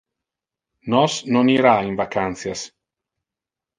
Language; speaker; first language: Interlingua; non-native, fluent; Italian